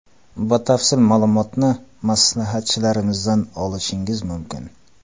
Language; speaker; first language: Uzbek; non-native, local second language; Kara-Kalpak